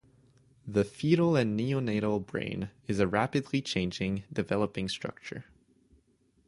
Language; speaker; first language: English; native; English